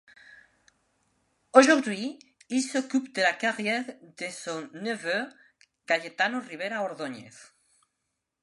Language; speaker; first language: French; non-native, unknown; Spanish